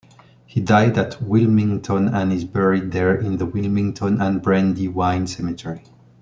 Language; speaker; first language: English; non-native, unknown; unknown